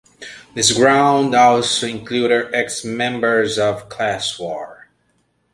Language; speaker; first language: English; native; English